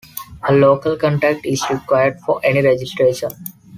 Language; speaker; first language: English; non-native, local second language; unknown